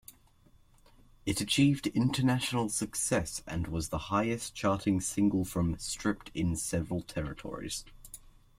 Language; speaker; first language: English; native; English